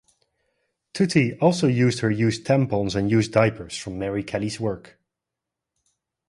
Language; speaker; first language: English; non-native, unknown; Dutch